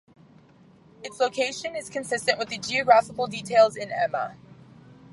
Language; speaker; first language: English; native; English